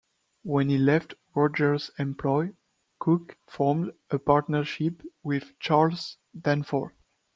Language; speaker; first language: English; non-native, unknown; French